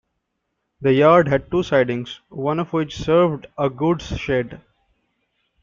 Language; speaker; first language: English; non-native, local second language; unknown